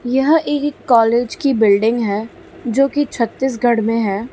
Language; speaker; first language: Hindi; non-native, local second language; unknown